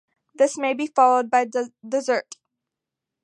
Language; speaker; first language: English; native; English